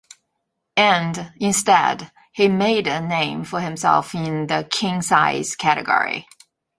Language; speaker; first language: English; non-native, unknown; Chinese